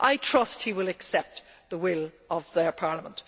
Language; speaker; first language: English; native; English